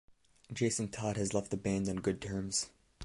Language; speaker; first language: English; native; English